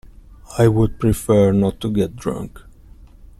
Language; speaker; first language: English; non-native, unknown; Italian